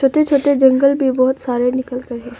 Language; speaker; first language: Hindi; non-native, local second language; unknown